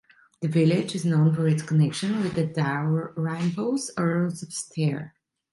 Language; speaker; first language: English; non-native, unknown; Italian